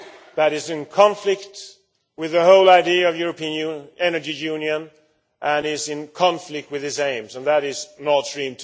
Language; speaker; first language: English; non-native, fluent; Swedish